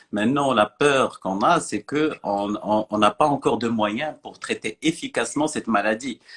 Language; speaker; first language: French; non-native, local second language; Arabic